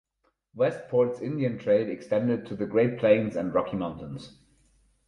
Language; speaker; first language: English; non-native, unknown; German